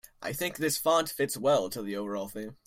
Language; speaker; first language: English; native; English